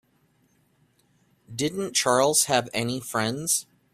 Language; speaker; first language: English; native; English